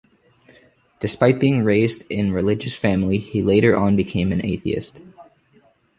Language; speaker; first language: English; native; English